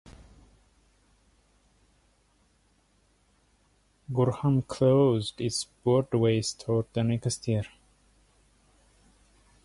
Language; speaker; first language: English; non-native, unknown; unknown